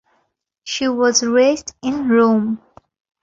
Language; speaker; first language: English; non-native, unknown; Bangla